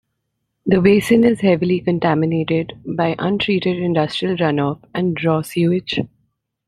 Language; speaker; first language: English; non-native, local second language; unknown